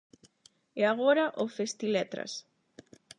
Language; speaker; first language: Galician; non-native, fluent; Spanish